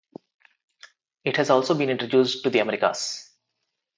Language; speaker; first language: English; non-native, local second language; Telugu